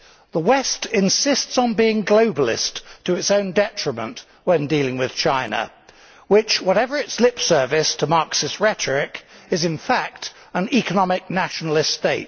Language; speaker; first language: English; native; English